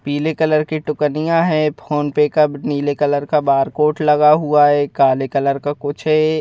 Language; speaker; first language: Hindi; native; Hindi